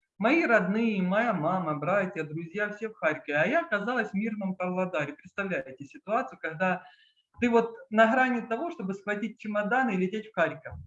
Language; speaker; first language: Russian; native; Russian